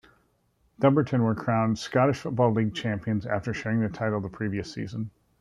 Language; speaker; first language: English; native; English